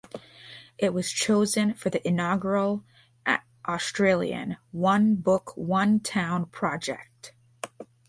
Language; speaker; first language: English; native; English